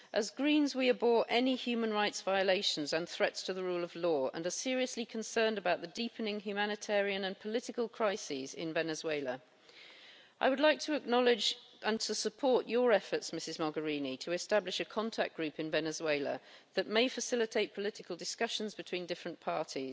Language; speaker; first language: English; native; English